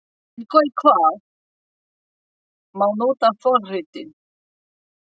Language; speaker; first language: Icelandic; non-native, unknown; French